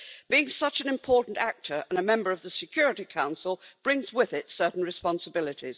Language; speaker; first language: English; native; English